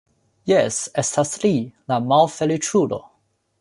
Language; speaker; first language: Esperanto; non-native, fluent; Chinese